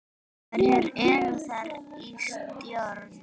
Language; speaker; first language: Icelandic; native; Icelandic